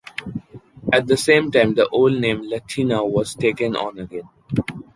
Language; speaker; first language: English; non-native, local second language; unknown